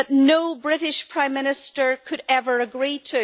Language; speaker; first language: English; native; English